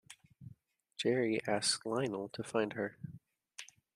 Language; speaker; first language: English; native; English